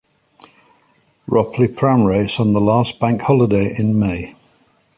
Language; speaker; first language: English; native; English